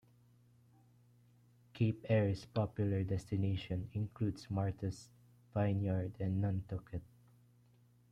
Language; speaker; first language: English; non-native, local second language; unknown